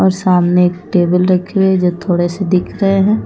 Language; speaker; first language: Hindi; non-native, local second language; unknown